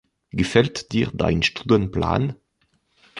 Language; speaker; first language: German; non-native, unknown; French